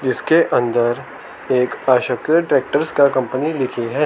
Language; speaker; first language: Hindi; native; Hindi